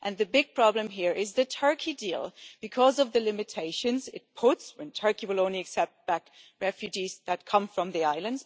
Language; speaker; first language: English; non-native, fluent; German